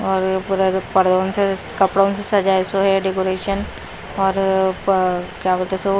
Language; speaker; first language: Hindi; non-native, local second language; Punjabi